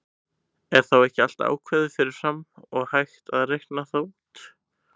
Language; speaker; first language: Icelandic; native; Icelandic